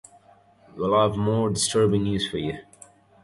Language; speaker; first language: English; native; English